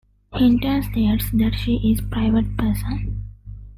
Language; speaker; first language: English; non-native, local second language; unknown